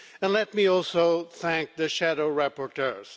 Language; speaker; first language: English; non-native, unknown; Portuguese